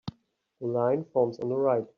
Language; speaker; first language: English; native; English